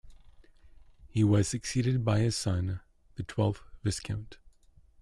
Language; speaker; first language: English; native; English